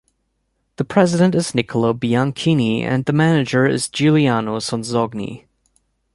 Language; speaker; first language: English; native; English